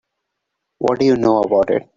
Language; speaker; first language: English; non-native, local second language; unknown